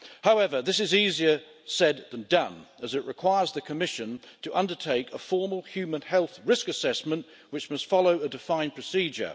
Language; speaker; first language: English; native; English